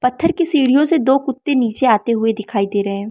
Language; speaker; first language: Hindi; non-native, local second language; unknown